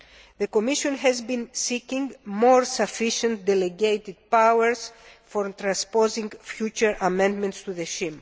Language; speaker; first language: English; non-native, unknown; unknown